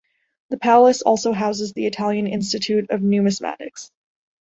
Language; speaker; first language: English; native; English